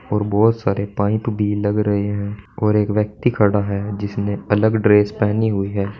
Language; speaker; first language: Hindi; native; Hindi